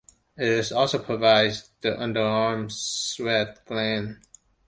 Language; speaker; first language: English; non-native, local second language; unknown